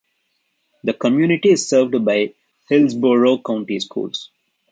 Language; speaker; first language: English; non-native, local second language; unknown